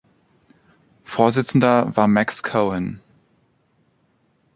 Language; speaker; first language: German; native; German